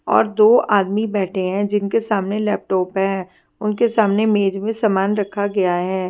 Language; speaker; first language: Hindi; non-native, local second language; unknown